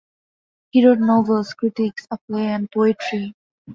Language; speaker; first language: English; non-native, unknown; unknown